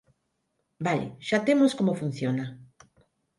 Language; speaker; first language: Galician; non-native, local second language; Spanish